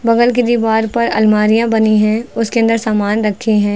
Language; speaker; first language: Hindi; native; Hindi